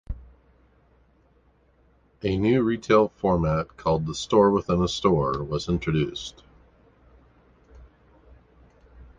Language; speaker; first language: English; native; English